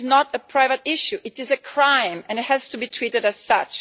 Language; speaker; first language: English; non-native, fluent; Italian